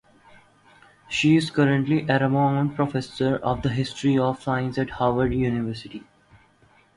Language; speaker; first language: English; non-native, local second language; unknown